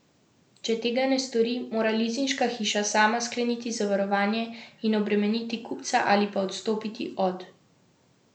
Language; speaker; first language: Slovenian; native; Slovenian